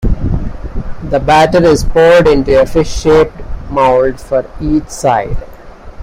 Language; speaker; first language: English; non-native, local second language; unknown